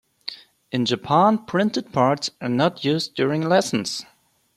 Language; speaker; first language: English; non-native, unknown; German